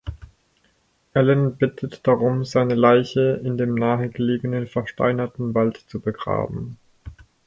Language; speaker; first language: German; native; German